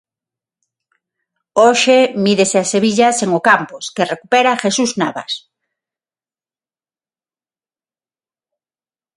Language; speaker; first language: Galician; non-native, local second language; Spanish